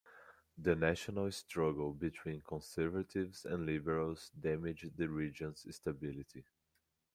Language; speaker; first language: English; non-native, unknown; Portuguese